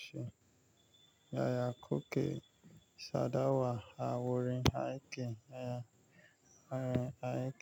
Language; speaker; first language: Hausa; native; Hausa